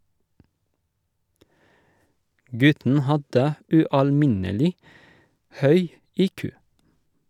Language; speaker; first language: Norwegian; non-native, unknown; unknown